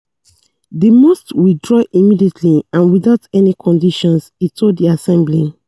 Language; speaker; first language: English; non-native, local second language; Yoruba